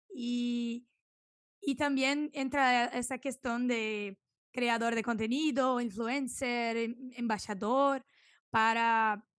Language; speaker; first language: Spanish; non-native, related language; Portuguese